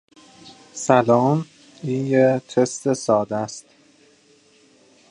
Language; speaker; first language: English; non-native, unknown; Persian